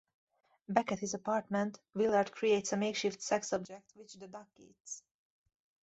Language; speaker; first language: English; native; English